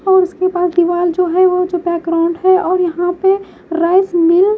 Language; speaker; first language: Hindi; native; Hindi